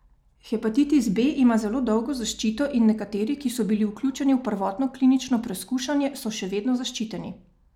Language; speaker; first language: Slovenian; native; Slovenian